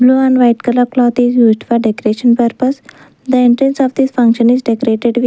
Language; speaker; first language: English; non-native, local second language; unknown